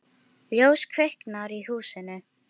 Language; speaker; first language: Icelandic; non-native, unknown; Filipino